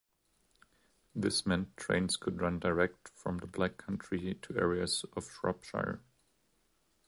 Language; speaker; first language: English; non-native, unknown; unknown